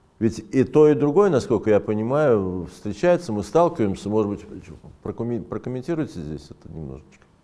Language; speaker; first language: Russian; native; Russian